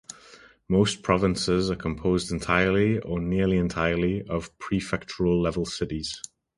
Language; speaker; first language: English; native; English